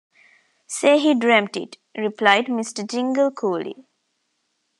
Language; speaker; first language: English; non-native, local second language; Tamil